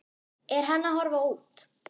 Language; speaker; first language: Icelandic; non-native, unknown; German